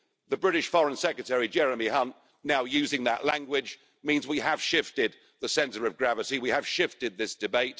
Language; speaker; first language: English; native; English